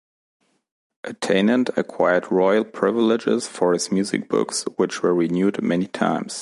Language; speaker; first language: English; non-native, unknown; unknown